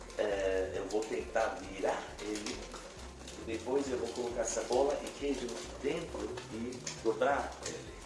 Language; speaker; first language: Portuguese; non-native, fluent; English